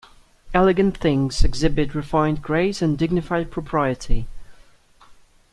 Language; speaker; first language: English; native; English